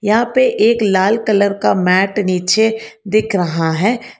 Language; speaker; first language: Hindi; non-native, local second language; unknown